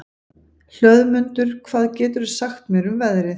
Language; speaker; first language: Icelandic; native; Icelandic